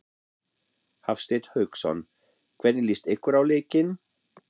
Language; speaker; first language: Icelandic; non-native, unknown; German